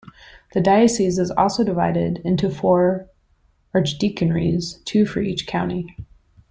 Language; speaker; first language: English; native; English